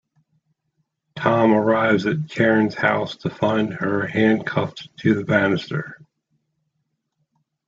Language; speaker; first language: English; native; English